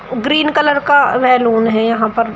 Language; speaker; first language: Hindi; native; Hindi